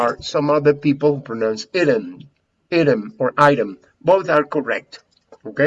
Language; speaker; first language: English; non-native, fluent; Spanish